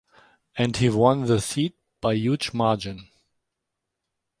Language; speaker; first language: English; non-native, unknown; German